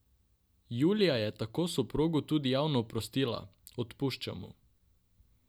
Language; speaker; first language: Slovenian; non-native, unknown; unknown